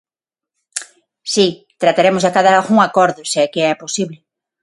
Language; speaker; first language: Galician; non-native, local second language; Spanish